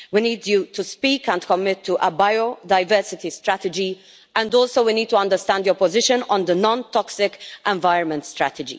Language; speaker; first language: English; non-native, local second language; Maltese